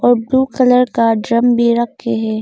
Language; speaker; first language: Hindi; non-native, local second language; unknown